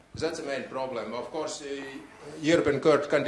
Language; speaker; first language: English; non-native, learner; Latvian